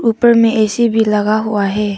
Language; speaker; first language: Hindi; early bilingual, other home language; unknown